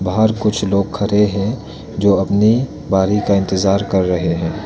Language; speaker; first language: Hindi; non-native, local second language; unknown